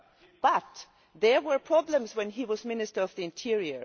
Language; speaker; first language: English; non-native, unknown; German